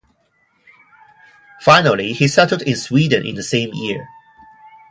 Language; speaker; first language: English; non-native, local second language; Cantonese